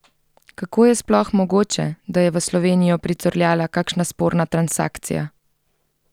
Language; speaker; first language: Slovenian; native; Slovenian